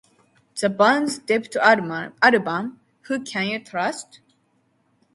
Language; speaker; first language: English; non-native, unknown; Japanese